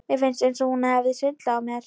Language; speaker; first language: Icelandic; non-native, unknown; Polish